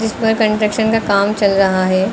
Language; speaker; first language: Hindi; native; Hindi